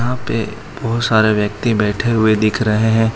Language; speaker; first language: Hindi; non-native, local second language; Gujarati